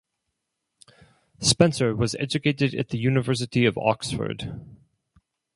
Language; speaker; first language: English; non-native, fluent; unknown